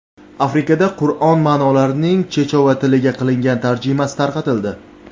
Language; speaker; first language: Uzbek; native; Uzbek